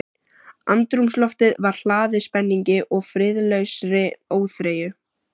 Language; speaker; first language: Icelandic; native; Icelandic